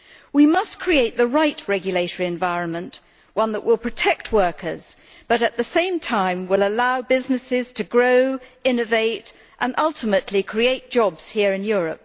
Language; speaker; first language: English; native; English